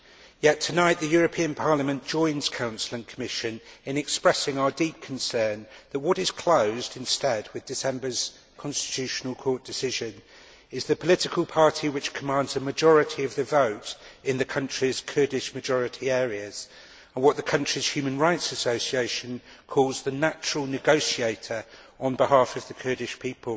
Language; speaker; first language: English; native; English